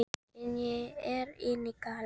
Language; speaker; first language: Icelandic; non-native, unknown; Filipino